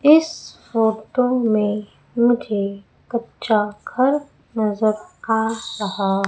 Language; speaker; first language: Hindi; native; Hindi